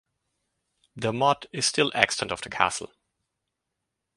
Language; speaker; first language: English; native; English